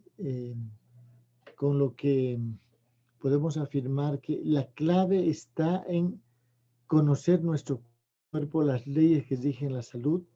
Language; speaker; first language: Spanish; native; Spanish